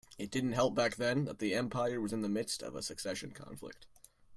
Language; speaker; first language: English; native; English